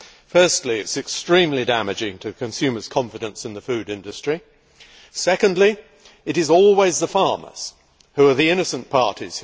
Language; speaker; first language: English; native; English